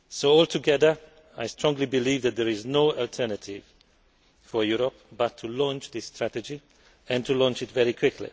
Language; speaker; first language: English; non-native, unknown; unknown